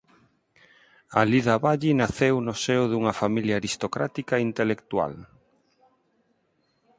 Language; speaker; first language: Galician; non-native, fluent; Spanish